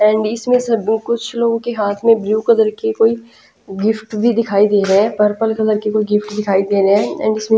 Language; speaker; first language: Hindi; non-native, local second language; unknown